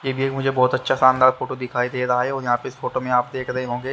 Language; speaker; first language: Hindi; native; Hindi